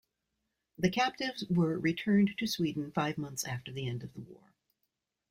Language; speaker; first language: English; native; English